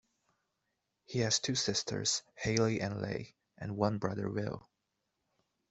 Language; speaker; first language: English; non-native, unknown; Chinese